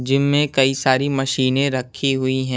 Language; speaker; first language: Hindi; non-native, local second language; Punjabi